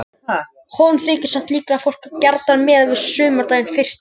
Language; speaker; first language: Icelandic; native; Icelandic